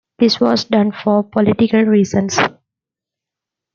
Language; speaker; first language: English; non-native, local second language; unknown